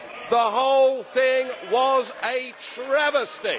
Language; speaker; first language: English; native; English